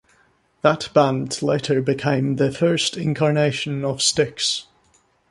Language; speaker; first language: English; native; English